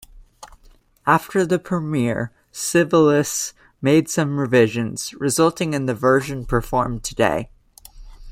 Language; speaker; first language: English; native; English